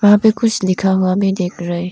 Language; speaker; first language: Hindi; non-native, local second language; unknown